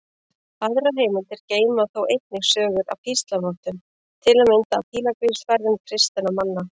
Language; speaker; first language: Icelandic; native; Icelandic